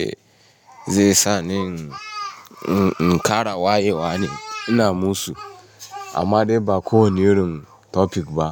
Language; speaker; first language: Hausa; non-native, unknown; Yoruba